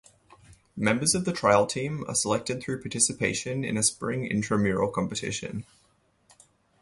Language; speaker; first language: English; native; English